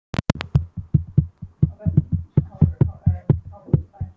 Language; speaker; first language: Icelandic; non-native, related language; Swedish